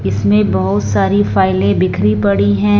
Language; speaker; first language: Hindi; non-native, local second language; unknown